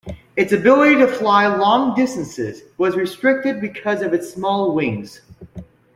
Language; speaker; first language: English; native; English